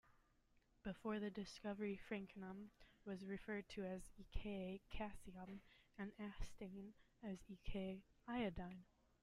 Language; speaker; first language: English; native; English